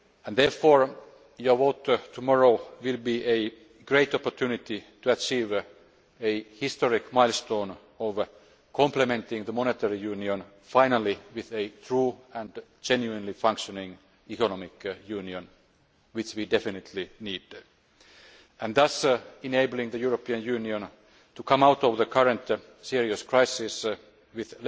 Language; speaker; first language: English; non-native, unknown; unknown